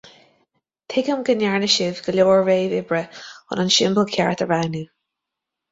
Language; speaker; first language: Irish; native; Irish